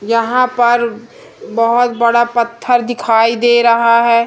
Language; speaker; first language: Hindi; native; Hindi